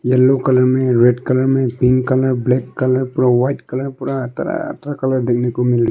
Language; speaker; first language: Hindi; early bilingual, other home language; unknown